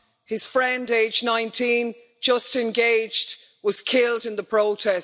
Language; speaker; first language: English; native; English